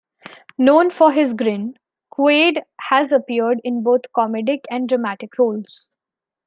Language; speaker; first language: English; non-native, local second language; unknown